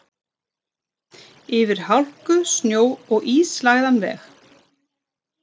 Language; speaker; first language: Icelandic; non-native, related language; Swedish